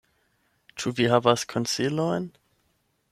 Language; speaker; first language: Esperanto; non-native, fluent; German